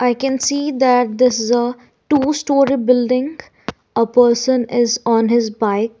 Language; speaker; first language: English; non-native, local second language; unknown